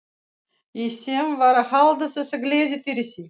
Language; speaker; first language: Icelandic; non-native, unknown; Russian